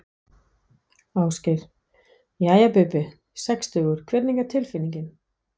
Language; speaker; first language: Icelandic; non-native, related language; Danish